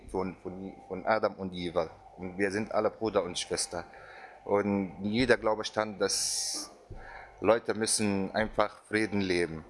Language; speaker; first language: German; non-native, fluent; Arabic